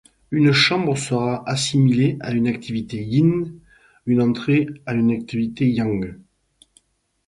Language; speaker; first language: French; native; French